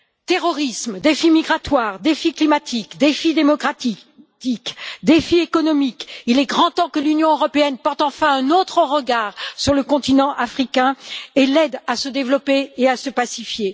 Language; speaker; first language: French; native; French